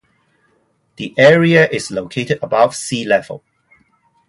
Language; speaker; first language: English; non-native, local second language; Cantonese